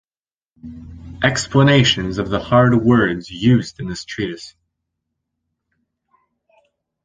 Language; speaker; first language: English; native; English